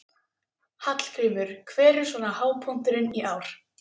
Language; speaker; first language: Icelandic; native; Icelandic